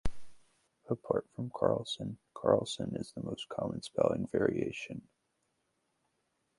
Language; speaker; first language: English; native; English